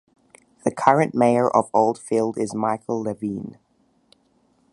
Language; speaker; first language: English; native; English